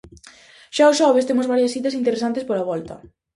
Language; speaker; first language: Galician; native; Galician